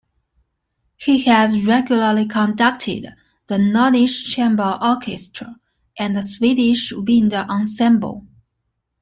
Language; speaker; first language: English; non-native, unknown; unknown